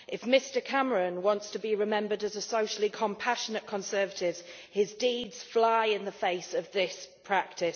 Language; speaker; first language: English; native; English